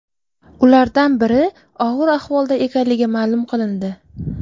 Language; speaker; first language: Uzbek; native; Uzbek